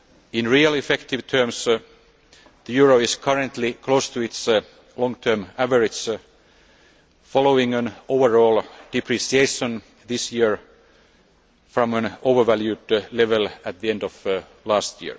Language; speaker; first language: English; non-native, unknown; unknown